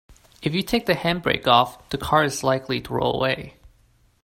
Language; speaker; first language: English; non-native, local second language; Cantonese